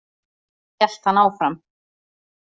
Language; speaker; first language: Icelandic; native; Icelandic